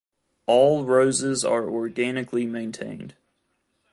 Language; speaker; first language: English; native; English